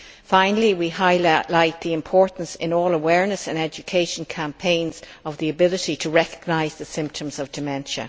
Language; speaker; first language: English; native; English